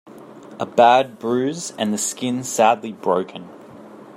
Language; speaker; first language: English; native; English